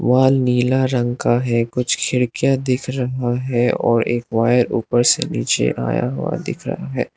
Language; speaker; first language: Hindi; non-native, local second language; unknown